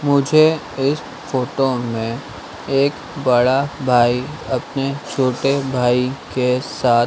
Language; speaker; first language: Hindi; native; Hindi